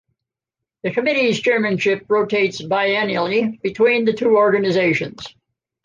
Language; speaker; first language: English; native; English